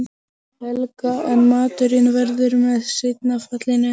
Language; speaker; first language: Icelandic; non-native, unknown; Polish